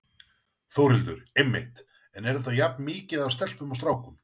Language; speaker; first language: Icelandic; native; Icelandic